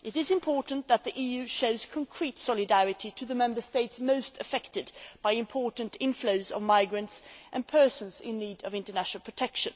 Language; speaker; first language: English; non-native, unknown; Swedish